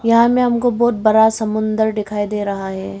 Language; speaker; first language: Hindi; early bilingual, other home language; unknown